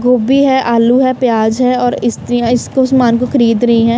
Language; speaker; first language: Hindi; non-native, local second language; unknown